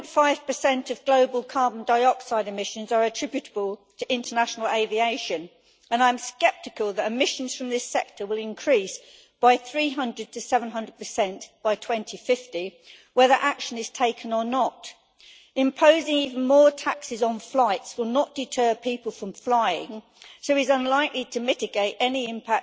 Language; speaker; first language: English; native; English